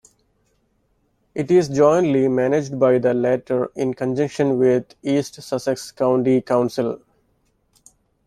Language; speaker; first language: English; non-native, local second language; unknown